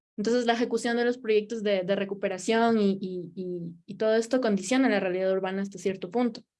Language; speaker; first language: Spanish; native; Spanish